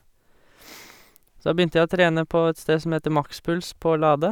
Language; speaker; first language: Norwegian; native; Norwegian